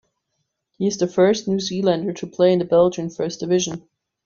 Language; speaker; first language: English; non-native, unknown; German